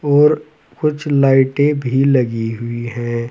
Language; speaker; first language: Hindi; native; Hindi